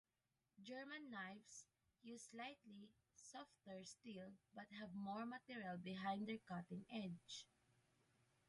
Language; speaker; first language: English; non-native, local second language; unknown